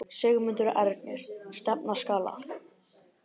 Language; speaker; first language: Icelandic; native; Icelandic